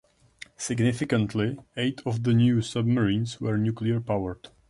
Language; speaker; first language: English; non-native, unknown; Czech